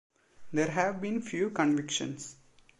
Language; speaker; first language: English; non-native, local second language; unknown